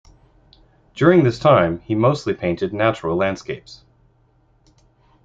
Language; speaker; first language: English; native; English